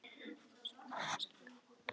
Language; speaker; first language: Icelandic; non-native, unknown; Polish